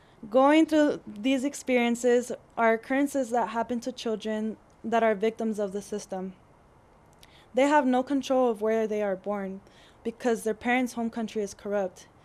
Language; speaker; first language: English; early bilingual, other home language; Spanish